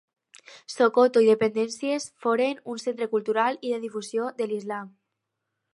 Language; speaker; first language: Catalan; non-native, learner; Spanish